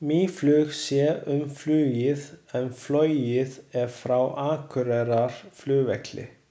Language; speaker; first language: Icelandic; non-native, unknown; Chinese